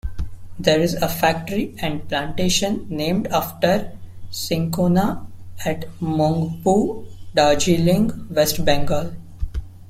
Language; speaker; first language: English; non-native, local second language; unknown